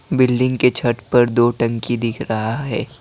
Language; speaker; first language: Hindi; non-native, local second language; Assamese